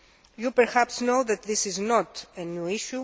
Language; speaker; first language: English; non-native, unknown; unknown